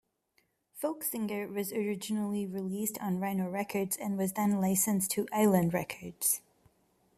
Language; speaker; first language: English; non-native, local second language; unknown